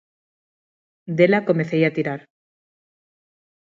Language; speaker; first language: Galician; non-native, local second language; Spanish